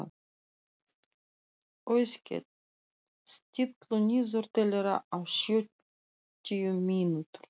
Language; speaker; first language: Icelandic; non-native, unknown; Russian